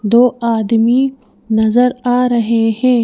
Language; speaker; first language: Hindi; native; Hindi